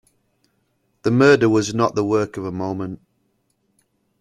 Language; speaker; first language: English; native; English